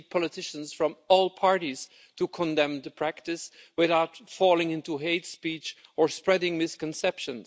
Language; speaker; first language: English; non-native, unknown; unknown